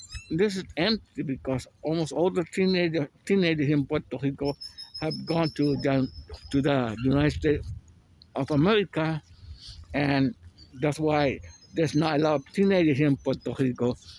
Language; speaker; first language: English; non-native, fluent; Spanish